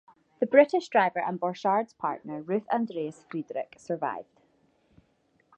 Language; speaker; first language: English; native; English